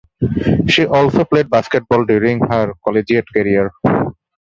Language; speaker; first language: English; non-native, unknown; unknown